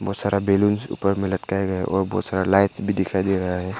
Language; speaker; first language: Hindi; non-native, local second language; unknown